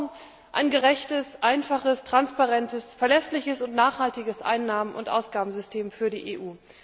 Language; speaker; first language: German; native; German